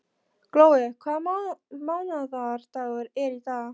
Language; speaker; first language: Icelandic; non-native, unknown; Polish